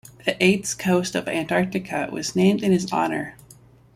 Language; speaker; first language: English; native; English